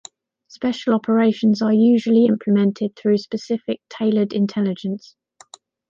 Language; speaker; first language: English; native; English